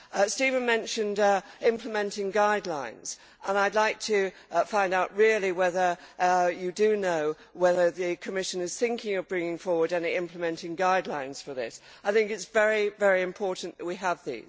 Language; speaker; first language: English; native; English